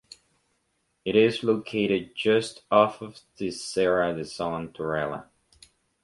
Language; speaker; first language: English; native; English